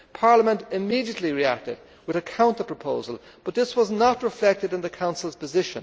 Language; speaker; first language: English; native; English